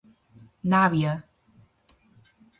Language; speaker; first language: Galician; native; Galician